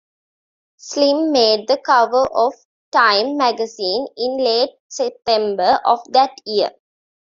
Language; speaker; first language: English; non-native, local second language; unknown